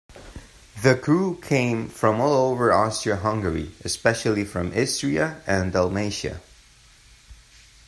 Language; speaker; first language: English; non-native, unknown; Spanish